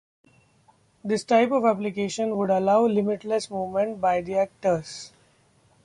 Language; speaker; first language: English; non-native, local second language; Marathi